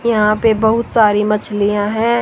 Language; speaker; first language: Hindi; native; Hindi